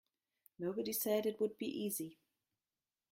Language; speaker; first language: English; non-native, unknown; German